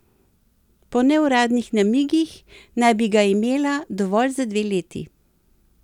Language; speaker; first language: Slovenian; native; Slovenian